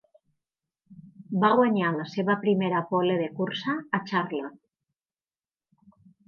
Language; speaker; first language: Catalan; native; Catalan